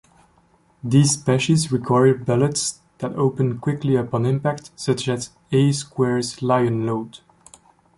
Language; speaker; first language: English; non-native, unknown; French